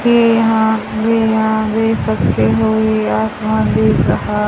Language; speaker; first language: Hindi; native; Hindi